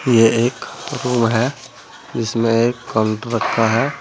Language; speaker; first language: Hindi; native; Hindi